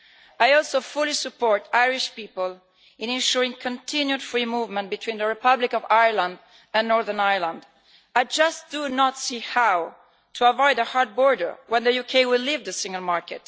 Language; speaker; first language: English; non-native, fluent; Italian